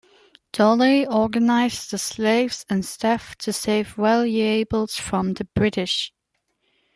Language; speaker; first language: English; non-native, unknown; German